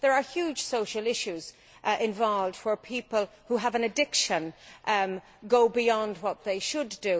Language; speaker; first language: English; native; English